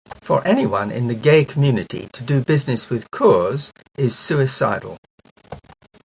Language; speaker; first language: English; native; English